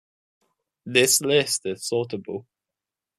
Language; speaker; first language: English; native; English